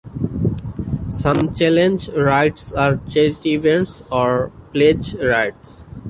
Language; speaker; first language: English; non-native, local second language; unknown